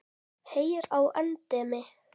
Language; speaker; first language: Icelandic; native; Icelandic